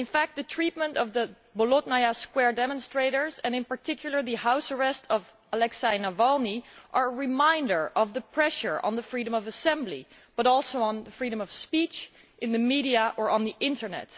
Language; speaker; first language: English; non-native, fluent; Dutch